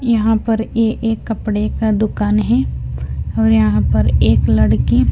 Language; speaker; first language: Hindi; non-native, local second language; Marathi